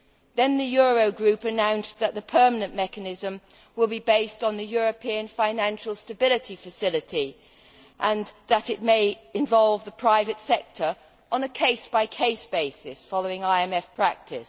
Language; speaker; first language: English; native; English